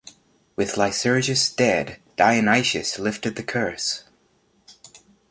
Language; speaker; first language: English; native; English